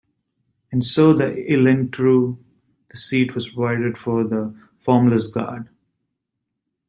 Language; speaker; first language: English; native; English